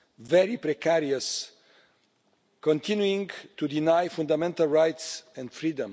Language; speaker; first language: English; non-native, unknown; Romanian